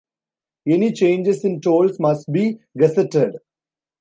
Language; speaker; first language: English; non-native, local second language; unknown